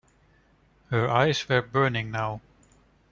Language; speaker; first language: English; non-native, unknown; Dutch